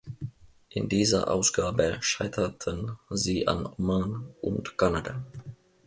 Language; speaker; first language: German; non-native, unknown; Finnish